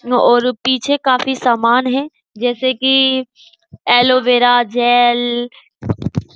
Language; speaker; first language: Hindi; native; Hindi